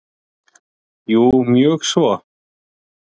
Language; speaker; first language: Icelandic; native; Icelandic